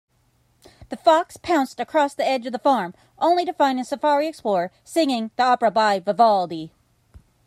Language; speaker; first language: English; native; English